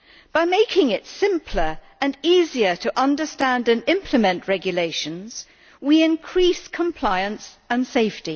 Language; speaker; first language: English; native; English